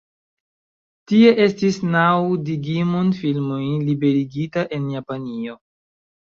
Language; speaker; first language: Esperanto; non-native, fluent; Chinese